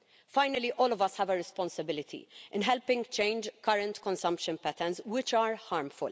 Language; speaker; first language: English; non-native, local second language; Maltese